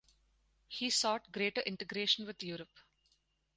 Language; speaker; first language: English; non-native, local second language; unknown